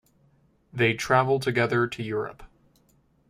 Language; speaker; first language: English; native; English